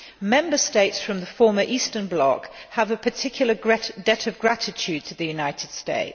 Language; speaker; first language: English; non-native, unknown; Polish